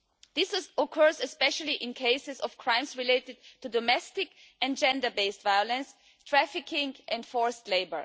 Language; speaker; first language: English; non-native, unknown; German